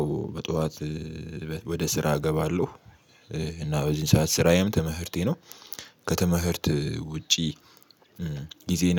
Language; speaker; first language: Amharic; native; Amharic